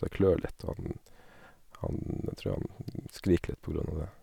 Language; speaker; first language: Norwegian; native; Norwegian